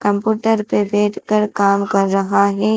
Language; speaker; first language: Hindi; native; Hindi